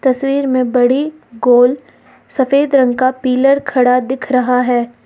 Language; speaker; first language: Hindi; native; Hindi